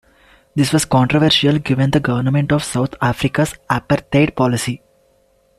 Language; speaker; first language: English; non-native, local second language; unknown